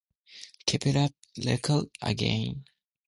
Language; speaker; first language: English; non-native, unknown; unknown